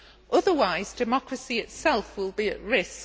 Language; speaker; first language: English; native; English